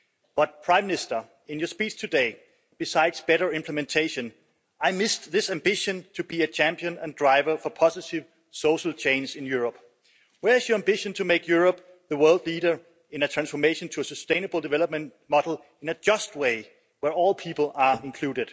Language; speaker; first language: English; non-native, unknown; Danish